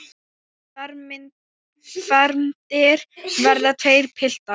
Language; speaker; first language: Icelandic; non-native, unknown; Thai